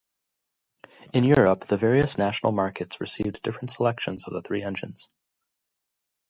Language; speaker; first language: English; native; English